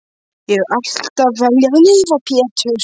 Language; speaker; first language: Icelandic; non-native, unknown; Polish